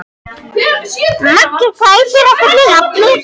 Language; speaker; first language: Icelandic; non-native, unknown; French